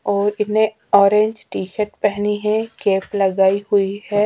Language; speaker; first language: Hindi; native; Hindi